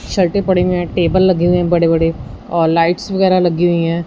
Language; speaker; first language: Hindi; non-native, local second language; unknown